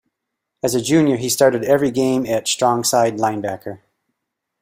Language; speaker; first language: English; native; English